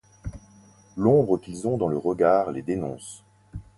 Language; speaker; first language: French; native; French